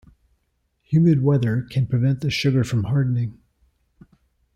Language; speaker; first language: English; native; English